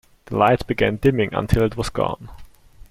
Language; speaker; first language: English; non-native, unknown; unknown